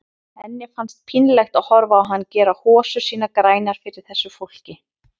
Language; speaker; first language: Icelandic; native; Icelandic